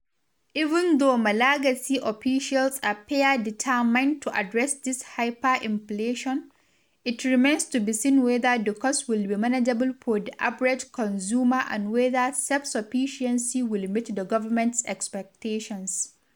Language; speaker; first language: English; non-native, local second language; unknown